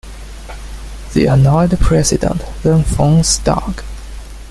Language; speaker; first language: English; non-native, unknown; Chinese